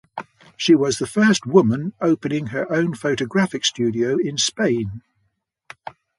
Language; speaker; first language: English; native; English